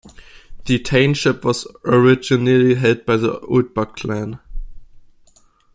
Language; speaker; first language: English; non-native, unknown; German